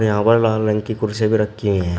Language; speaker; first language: Hindi; native; Hindi